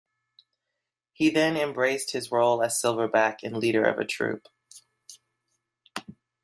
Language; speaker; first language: English; native; English